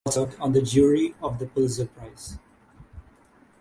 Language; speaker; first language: English; non-native, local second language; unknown